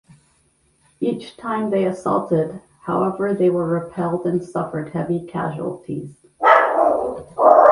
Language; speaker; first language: English; native; English